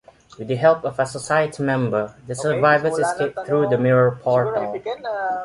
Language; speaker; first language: English; non-native, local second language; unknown